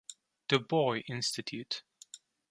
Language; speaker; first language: English; non-native, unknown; Turkish